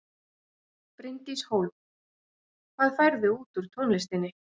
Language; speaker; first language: Icelandic; native; Icelandic